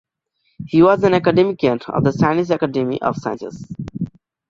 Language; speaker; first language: English; non-native, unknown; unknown